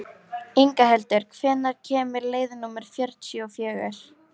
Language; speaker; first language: Icelandic; non-native, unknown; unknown